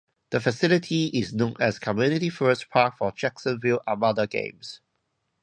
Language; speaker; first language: English; non-native, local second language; Cantonese